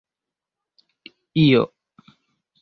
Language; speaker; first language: Esperanto; non-native, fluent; Chinese